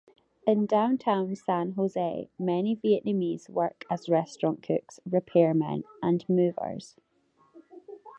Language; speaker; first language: English; native; English